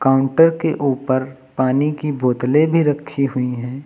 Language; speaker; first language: Hindi; native; Hindi